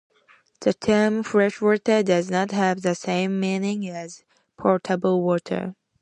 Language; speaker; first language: English; native; English